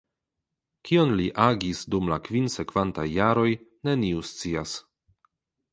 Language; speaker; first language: Esperanto; non-native, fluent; Polish